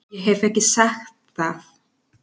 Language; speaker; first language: Icelandic; non-native, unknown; Spanish